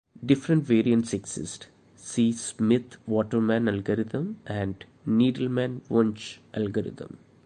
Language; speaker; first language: English; non-native, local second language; Malayalam